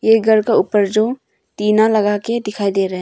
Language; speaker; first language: Hindi; early bilingual, other home language; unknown